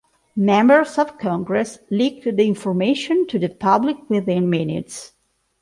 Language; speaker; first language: English; non-native, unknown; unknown